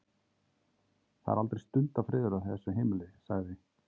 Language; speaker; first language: Icelandic; native; Icelandic